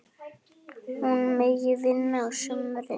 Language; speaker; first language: Icelandic; native; Icelandic